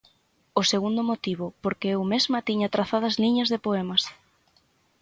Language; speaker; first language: Galician; native; Galician